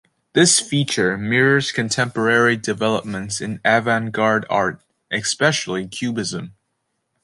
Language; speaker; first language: English; native; English